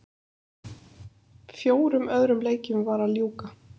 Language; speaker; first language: Icelandic; native; Icelandic